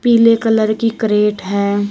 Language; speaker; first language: Hindi; native; Hindi